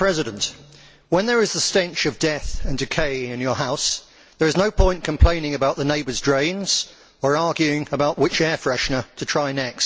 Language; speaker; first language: English; native; English